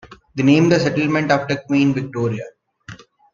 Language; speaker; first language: English; non-native, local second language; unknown